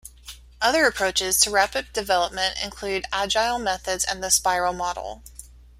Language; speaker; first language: English; native; English